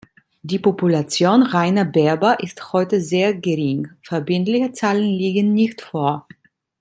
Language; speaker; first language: German; non-native, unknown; Italian